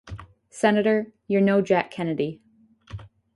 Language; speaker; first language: English; native; English